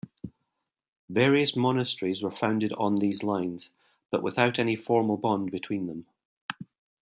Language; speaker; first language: English; native; English